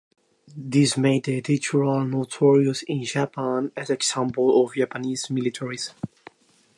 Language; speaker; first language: English; non-native, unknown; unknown